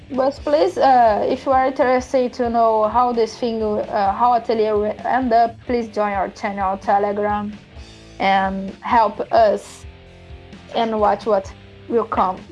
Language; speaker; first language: English; non-native, fluent; Portuguese